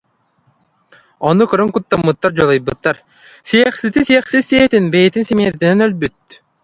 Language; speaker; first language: Yakut; native; Yakut